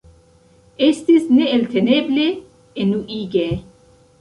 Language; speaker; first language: Esperanto; non-native, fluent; Central Kurdish